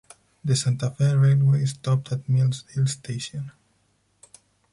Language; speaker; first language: English; non-native, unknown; Spanish